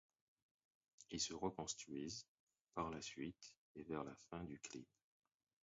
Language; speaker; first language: French; non-native, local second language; Haitian Creole